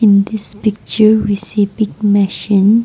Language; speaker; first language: English; non-native, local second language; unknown